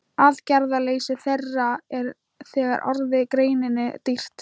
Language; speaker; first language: Icelandic; non-native, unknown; Thai